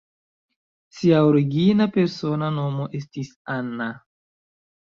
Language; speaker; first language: Esperanto; non-native, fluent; Chinese